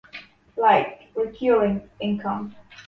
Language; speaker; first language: English; non-native, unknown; Polish